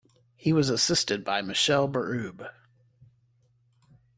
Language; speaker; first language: English; native; English